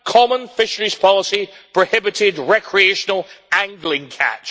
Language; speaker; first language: English; native; English